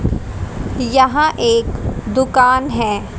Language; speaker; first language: Hindi; native; Hindi